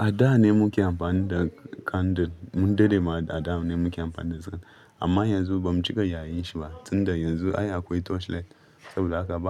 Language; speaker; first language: Hausa; non-native, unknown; Yoruba